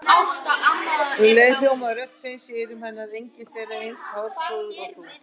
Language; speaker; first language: Icelandic; native; Icelandic